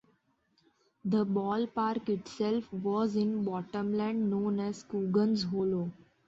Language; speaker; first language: English; non-native, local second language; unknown